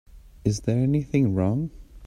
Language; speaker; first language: English; non-native, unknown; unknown